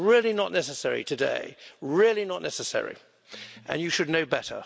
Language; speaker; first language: English; native; English